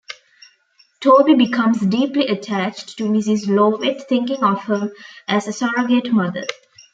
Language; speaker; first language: English; non-native, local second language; Tamil